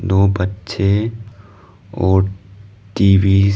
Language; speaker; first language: Hindi; non-native, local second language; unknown